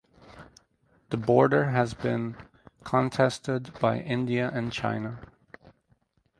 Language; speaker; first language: English; native; English